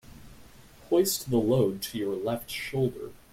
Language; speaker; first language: English; native; English